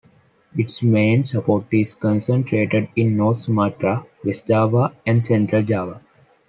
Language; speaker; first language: English; non-native, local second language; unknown